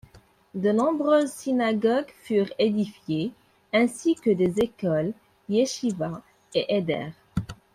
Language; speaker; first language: French; non-native, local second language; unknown